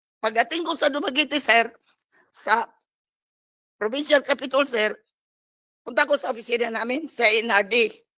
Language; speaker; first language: Filipino; non-native, local second language; Cebuano